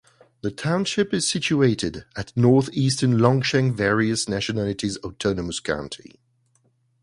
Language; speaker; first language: English; non-native, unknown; French